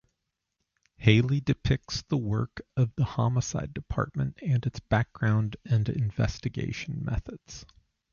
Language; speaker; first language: English; native; English